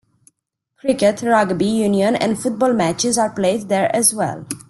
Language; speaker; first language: English; non-native, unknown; Romanian